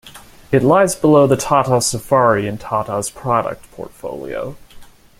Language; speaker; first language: English; native; English